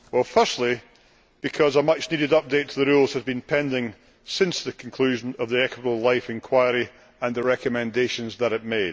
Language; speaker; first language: English; native; English